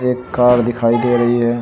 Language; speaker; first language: Hindi; native; Hindi